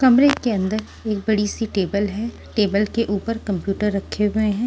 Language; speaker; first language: Hindi; non-native, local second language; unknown